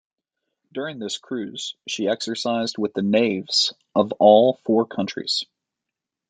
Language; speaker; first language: English; native; English